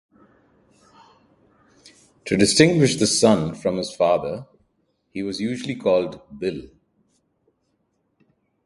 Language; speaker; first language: English; non-native, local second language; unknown